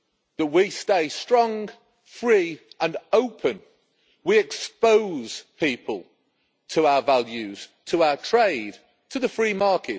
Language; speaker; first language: English; native; English